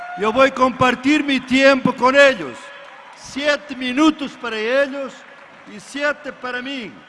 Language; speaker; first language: Spanish; non-native, related language; Portuguese